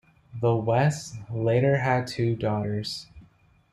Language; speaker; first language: English; native; English